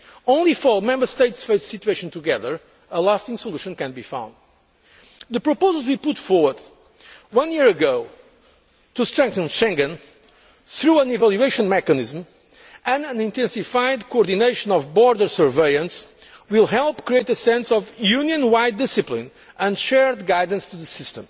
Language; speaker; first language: English; non-native, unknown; Portuguese